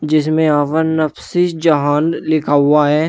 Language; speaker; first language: Hindi; native; Hindi